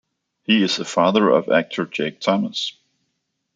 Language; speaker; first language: English; non-native, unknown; Danish